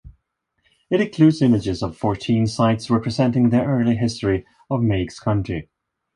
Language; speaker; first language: English; non-native, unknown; Swedish